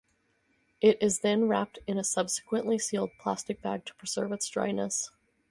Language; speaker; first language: English; native; English